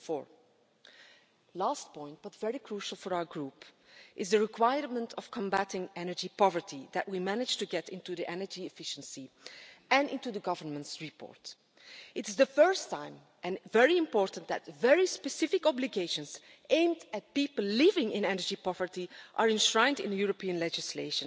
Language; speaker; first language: English; non-native, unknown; Dutch